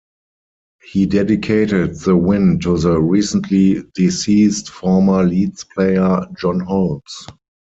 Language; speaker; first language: English; non-native, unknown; German